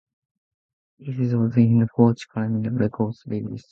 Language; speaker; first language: English; non-native, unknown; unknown